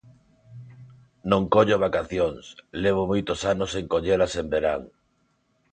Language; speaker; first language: Galician; non-native, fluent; Spanish